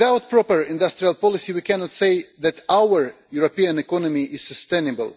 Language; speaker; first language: English; non-native, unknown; Russian